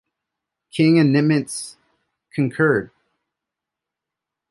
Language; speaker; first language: English; native; English